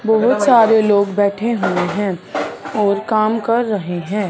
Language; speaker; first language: Hindi; non-native, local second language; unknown